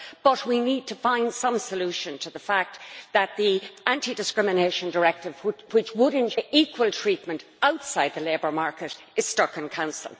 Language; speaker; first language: English; native; English